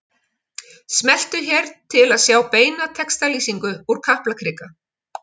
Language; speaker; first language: Icelandic; native; Icelandic